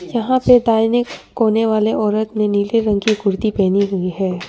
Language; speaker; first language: Hindi; non-native, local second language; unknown